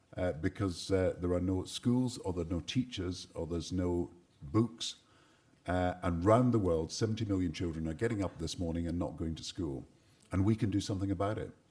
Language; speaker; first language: English; native; English